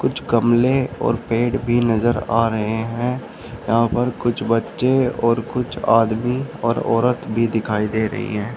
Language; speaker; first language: Hindi; native; Hindi